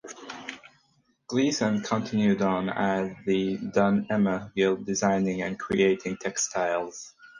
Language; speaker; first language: English; non-native, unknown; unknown